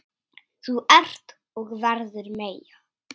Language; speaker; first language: Icelandic; native; Icelandic